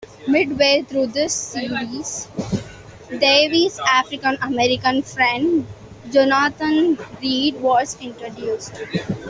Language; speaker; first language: English; non-native, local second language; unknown